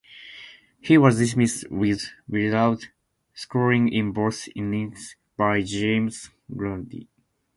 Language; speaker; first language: English; non-native, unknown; Japanese